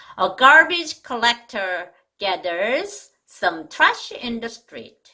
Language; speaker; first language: English; non-native, fluent; Korean